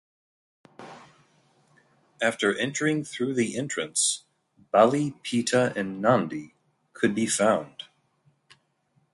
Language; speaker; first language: English; native; English